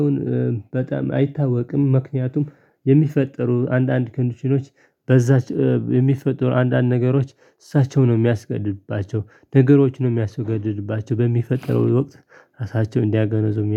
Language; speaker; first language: Amharic; non-native, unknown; Tigrinya